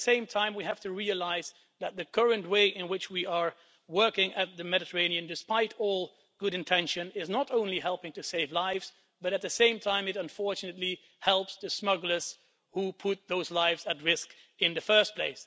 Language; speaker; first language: English; non-native, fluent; Dutch